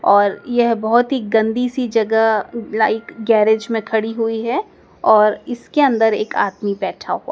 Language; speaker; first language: Hindi; native; Hindi